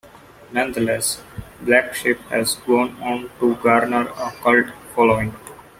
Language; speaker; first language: English; non-native, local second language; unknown